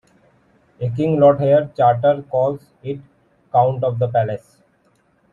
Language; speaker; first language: English; non-native, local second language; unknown